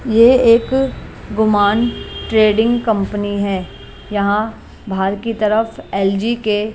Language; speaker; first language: Hindi; non-native, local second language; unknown